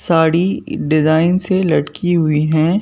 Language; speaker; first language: Hindi; native; Hindi